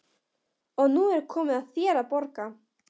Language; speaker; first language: Icelandic; non-native, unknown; Polish